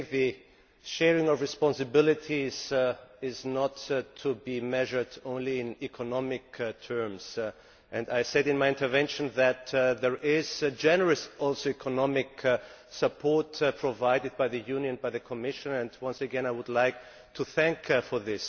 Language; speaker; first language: English; non-native, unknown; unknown